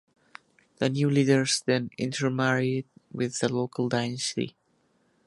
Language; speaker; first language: English; non-native, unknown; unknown